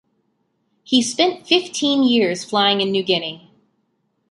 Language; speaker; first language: English; native; English